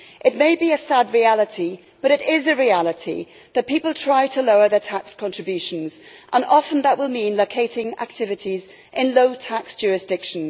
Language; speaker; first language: English; native; English